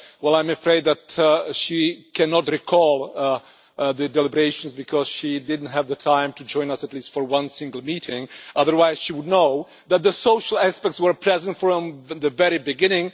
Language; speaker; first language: English; non-native, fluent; Czech